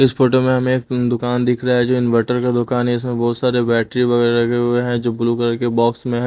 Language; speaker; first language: Hindi; non-native, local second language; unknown